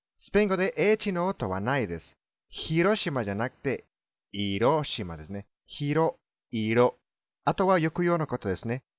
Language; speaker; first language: Japanese; non-native, fluent; Spanish